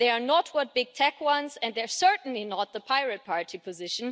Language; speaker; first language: English; non-native, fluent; German